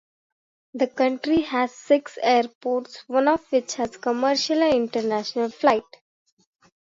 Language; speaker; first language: English; non-native, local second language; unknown